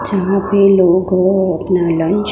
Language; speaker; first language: Hindi; non-native, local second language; Gujarati